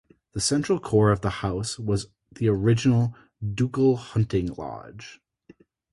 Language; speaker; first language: English; native; English